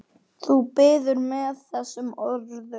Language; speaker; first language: Icelandic; native; Icelandic